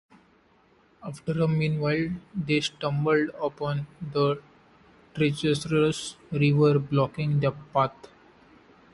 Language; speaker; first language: English; non-native, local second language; Marathi